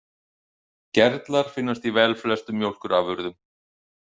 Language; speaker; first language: Icelandic; native; Icelandic